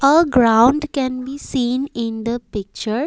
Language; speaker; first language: English; non-native, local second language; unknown